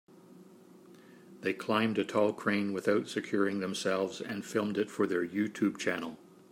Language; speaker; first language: English; native; English